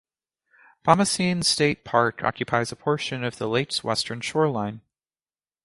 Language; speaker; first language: English; native; English